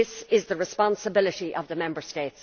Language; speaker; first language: English; native; English